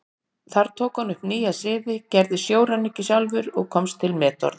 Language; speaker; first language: Icelandic; native; Icelandic